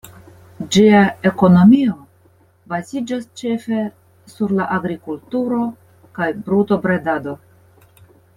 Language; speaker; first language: Esperanto; non-native, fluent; Russian